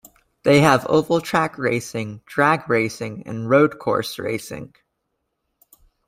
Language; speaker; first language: English; native; English